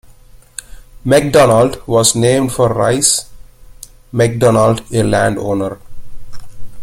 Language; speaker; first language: English; non-native, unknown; German